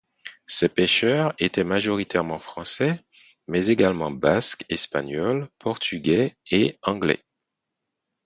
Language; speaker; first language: French; non-native, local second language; Haitian Creole